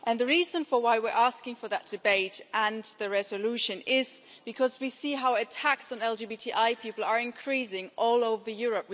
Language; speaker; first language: English; non-native, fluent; German